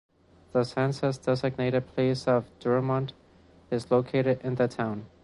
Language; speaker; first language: English; non-native, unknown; Spanish